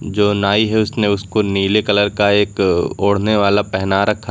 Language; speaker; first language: Hindi; native; Hindi